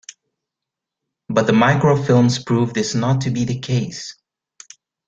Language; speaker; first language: English; native; English